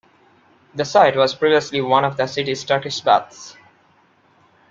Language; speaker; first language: English; non-native, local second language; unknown